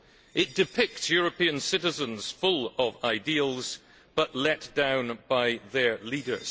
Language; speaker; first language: English; native; English